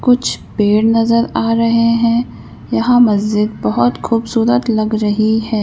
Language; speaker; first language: Hindi; native; Hindi